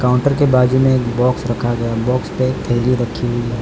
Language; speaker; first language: Hindi; non-native, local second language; Gujarati